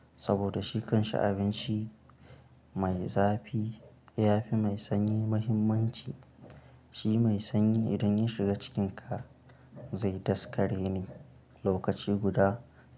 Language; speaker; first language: Hausa; non-native, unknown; Akan